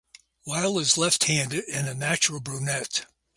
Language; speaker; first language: English; native; English